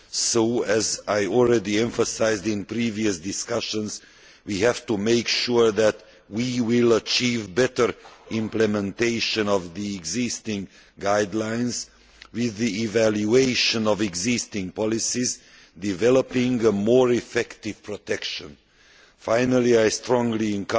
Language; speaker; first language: English; non-native, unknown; Hungarian